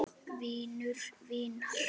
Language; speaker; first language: Icelandic; native; Icelandic